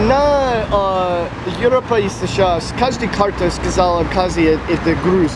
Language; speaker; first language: Russian; non-native, learner; English